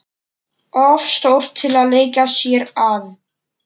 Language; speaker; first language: Icelandic; non-native, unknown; Polish